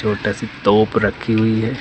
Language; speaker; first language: Hindi; native; Hindi